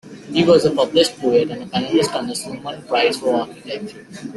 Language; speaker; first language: English; native; English